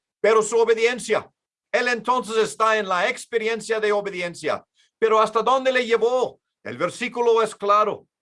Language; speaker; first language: Spanish; non-native, fluent; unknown